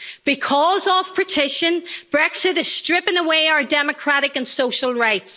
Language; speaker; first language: English; native; English